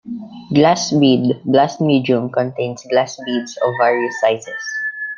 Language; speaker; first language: English; non-native, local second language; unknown